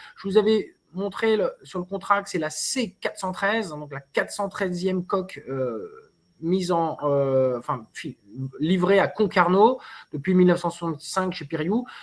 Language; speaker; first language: French; native; French